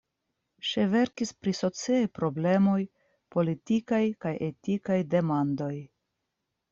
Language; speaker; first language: Esperanto; non-native, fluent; Russian